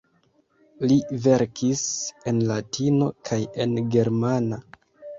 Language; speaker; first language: Esperanto; non-native, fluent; Kinyarwanda